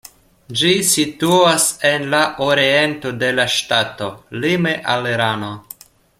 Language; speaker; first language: Esperanto; non-native, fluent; Russian